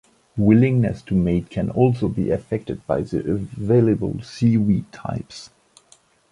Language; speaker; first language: English; non-native, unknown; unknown